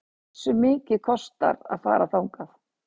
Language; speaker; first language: Icelandic; native; Icelandic